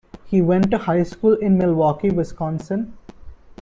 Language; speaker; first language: English; non-native, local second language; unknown